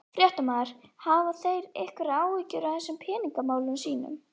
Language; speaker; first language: Icelandic; native; Icelandic